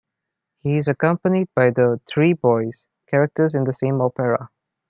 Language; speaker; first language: English; non-native, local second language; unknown